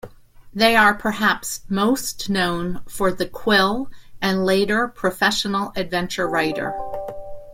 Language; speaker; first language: English; native; English